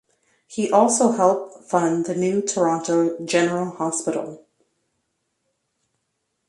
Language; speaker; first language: English; native; English